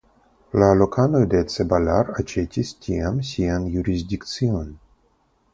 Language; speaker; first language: Esperanto; non-native, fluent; Russian